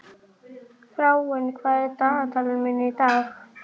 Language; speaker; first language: Icelandic; native; Icelandic